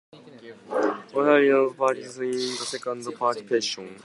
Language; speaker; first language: English; non-native, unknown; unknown